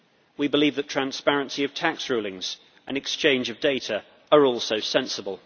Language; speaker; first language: English; native; English